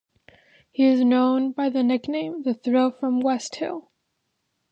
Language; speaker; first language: English; native; English